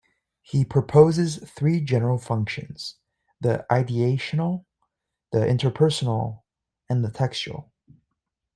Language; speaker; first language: English; native; English